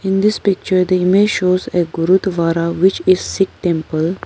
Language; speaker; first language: English; non-native, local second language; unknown